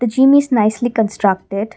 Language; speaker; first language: English; non-native, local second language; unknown